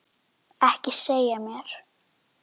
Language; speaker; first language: Icelandic; native; Icelandic